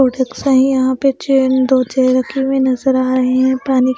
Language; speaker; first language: Hindi; non-native, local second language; Punjabi